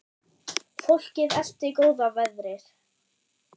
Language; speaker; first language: Icelandic; non-native, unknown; German